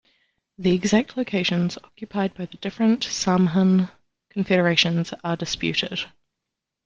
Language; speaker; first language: English; native; English